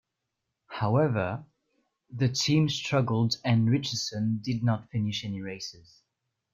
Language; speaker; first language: English; non-native, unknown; French